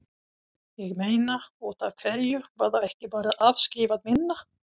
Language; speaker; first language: Icelandic; non-native, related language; Swedish